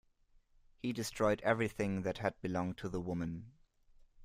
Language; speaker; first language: English; non-native, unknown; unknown